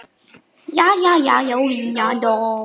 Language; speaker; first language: Icelandic; non-native, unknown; Polish